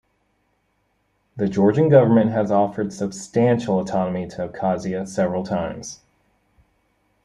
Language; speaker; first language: English; native; English